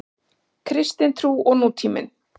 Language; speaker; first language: Icelandic; native; Icelandic